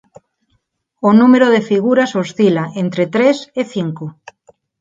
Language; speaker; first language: Galician; non-native, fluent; Spanish